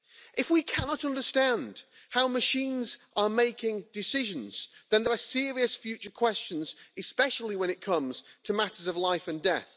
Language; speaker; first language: English; native; English